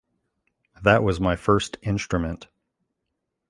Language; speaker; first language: English; native; English